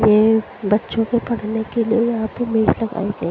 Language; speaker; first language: Hindi; non-native, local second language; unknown